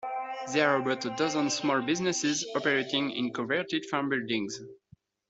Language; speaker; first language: English; non-native, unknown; French